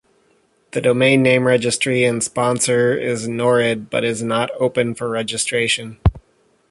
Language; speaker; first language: English; native; English